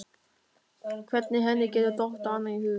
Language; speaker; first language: Icelandic; non-native, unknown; German